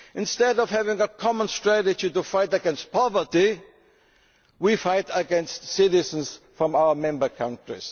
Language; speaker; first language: English; non-native, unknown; German